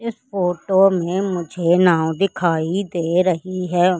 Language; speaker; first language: Hindi; native; Hindi